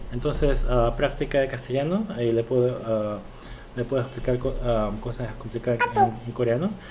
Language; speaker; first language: Spanish; early bilingual, other home language; Korean